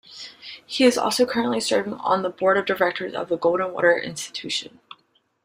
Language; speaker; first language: English; native; English